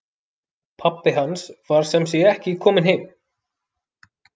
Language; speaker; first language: Icelandic; native; Icelandic